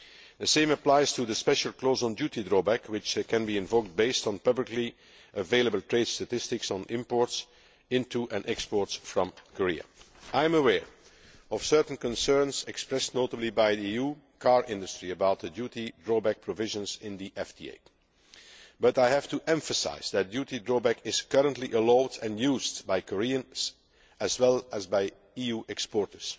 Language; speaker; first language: English; non-native, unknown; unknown